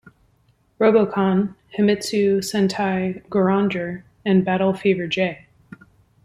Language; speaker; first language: English; native; English